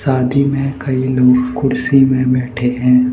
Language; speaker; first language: Hindi; non-native, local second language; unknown